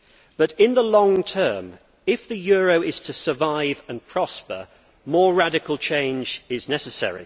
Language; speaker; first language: English; native; English